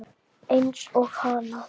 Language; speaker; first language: Icelandic; native; Icelandic